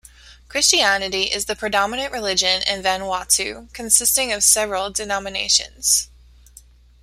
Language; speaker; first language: English; native; English